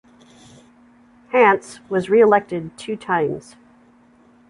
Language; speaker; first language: English; native; English